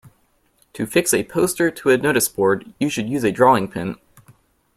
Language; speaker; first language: English; native; English